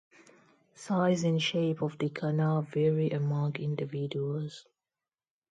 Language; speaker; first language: English; non-native, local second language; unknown